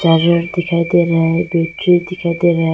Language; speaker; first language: Hindi; non-native, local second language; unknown